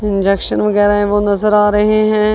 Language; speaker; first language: Hindi; non-native, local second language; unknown